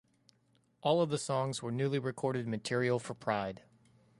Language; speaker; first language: English; native; English